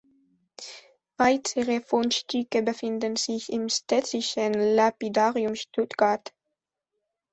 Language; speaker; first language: German; non-native, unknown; Spanish